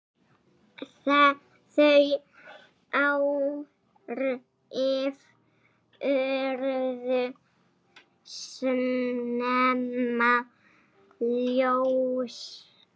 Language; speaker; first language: Icelandic; native; Icelandic